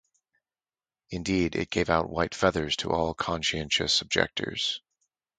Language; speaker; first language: English; native; English